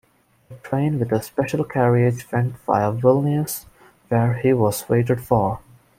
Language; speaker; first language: English; non-native, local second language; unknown